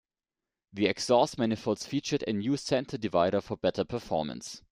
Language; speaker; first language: English; non-native, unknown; German